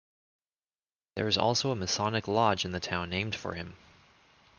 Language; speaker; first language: English; native; English